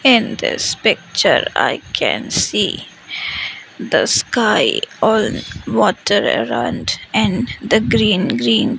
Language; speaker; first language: English; non-native, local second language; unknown